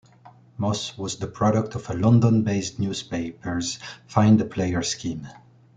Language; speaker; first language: English; non-native, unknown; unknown